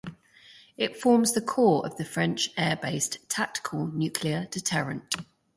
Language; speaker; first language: English; native; English